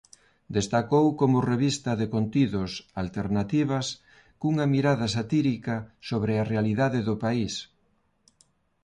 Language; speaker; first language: Galician; non-native, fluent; Spanish